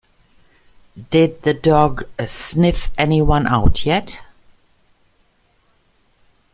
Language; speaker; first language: English; non-native, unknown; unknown